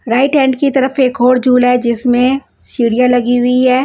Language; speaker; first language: Hindi; non-native, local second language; Punjabi